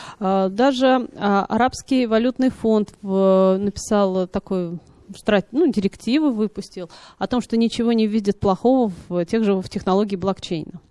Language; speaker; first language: Russian; native; Russian